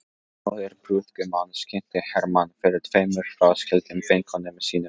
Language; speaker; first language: Icelandic; non-native, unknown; Polish